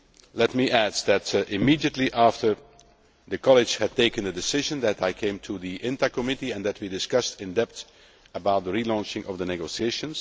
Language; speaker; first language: English; non-native, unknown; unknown